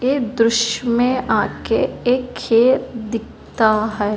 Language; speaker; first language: Hindi; non-native, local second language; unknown